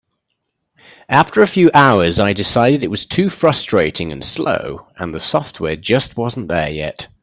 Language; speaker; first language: English; native; English